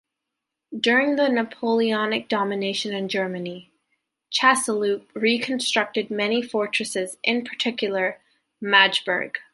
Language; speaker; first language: English; native; English